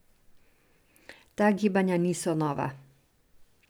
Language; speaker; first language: Slovenian; non-native, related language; Serbian